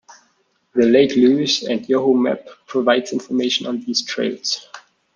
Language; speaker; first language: English; non-native, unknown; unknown